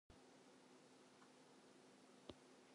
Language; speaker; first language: English; non-native, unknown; Japanese